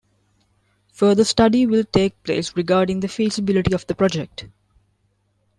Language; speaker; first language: English; non-native, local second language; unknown